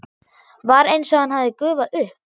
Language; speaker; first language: Icelandic; non-native, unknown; German